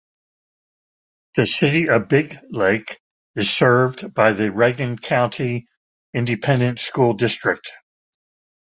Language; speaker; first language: English; native; English